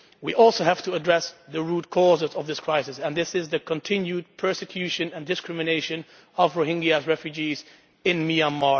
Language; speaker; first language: English; non-native, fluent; Dutch